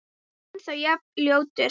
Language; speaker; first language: Icelandic; native; Icelandic